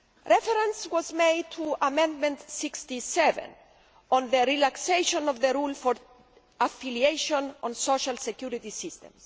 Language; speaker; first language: English; non-native, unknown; Greek